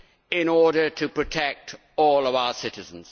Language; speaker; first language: English; native; English